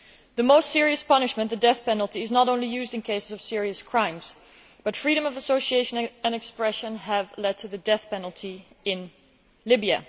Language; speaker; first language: English; non-native, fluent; Dutch